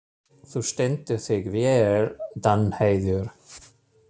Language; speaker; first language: Icelandic; non-native, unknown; German